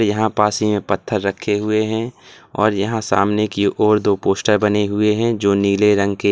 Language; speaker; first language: Hindi; native; Hindi